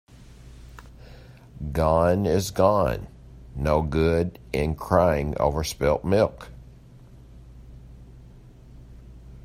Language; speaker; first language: English; native; English